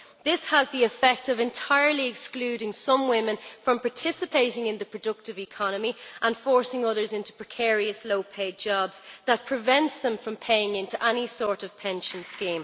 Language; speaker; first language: English; native; English